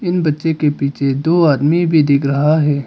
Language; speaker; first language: Hindi; non-native, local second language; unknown